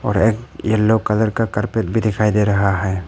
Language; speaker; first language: Hindi; non-native, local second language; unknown